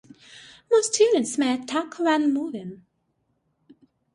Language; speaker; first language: English; non-native, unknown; Russian